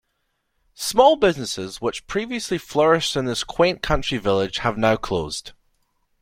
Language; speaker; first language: English; native; English